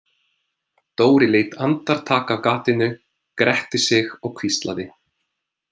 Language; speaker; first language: Icelandic; non-native, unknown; English